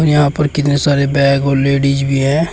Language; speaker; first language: Hindi; native; Hindi